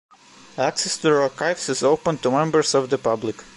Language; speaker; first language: English; non-native, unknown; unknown